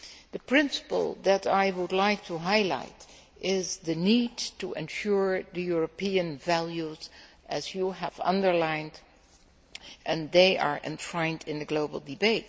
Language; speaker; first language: English; non-native, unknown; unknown